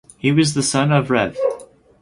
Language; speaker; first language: English; native; English